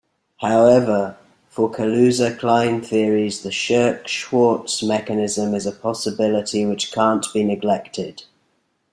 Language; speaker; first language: English; native; English